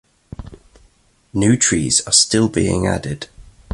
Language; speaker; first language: English; native; English